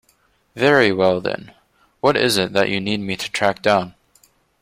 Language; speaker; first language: English; native; English